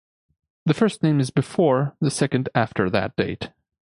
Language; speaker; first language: English; non-native, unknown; German